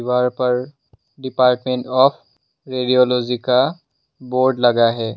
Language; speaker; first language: Hindi; non-native, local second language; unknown